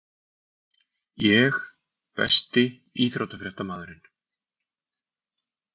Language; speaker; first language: Icelandic; native; Icelandic